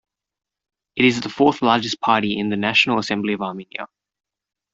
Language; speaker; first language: English; native; English